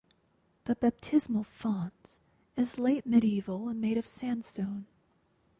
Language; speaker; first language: English; native; English